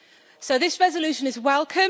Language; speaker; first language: English; native; English